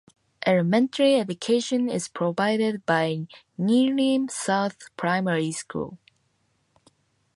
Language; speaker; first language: English; non-native, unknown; Japanese